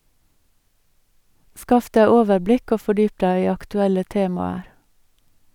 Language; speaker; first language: Norwegian; native; Norwegian